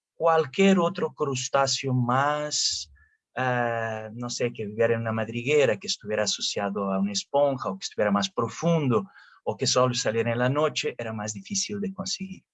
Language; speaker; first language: Spanish; non-native, related language; Portuguese